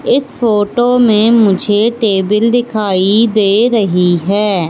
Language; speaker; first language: Hindi; native; Hindi